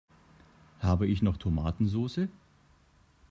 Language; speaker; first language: German; native; German